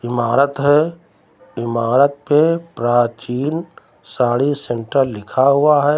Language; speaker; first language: Hindi; native; Hindi